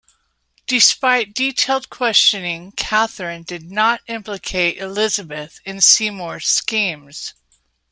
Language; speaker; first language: English; native; English